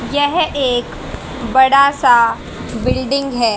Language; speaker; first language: Hindi; native; Hindi